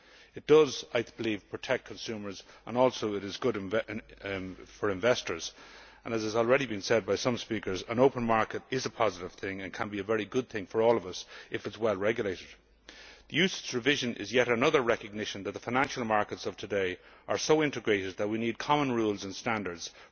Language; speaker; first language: English; native; English